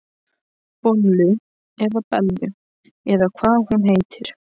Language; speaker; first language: Icelandic; non-native, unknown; Polish